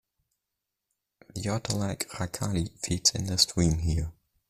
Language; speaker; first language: English; non-native, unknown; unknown